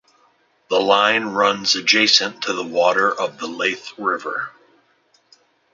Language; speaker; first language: English; native; English